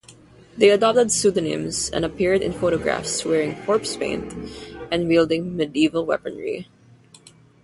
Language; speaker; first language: English; non-native, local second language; Filipino